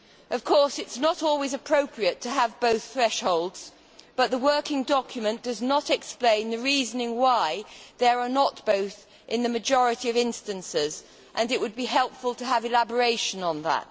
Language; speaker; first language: English; native; English